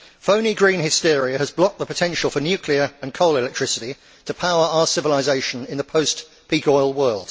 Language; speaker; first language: English; native; English